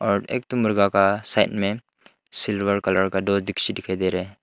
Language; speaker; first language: Hindi; non-native, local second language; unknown